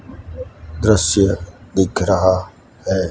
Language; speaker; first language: Hindi; non-native, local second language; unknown